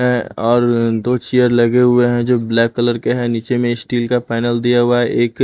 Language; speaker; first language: Hindi; non-native, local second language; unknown